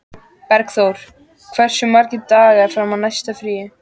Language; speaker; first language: Icelandic; native; Icelandic